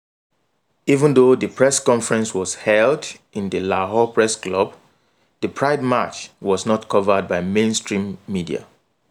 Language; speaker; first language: English; non-native, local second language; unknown